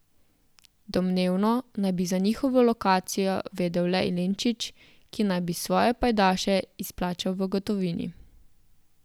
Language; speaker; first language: Slovenian; native; Slovenian